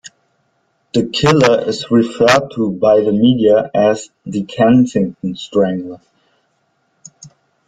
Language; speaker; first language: English; non-native, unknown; German